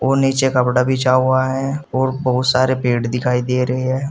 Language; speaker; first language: Hindi; native; Hindi